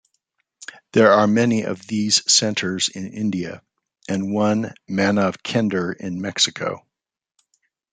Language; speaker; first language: English; native; English